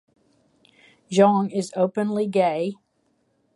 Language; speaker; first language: English; native; English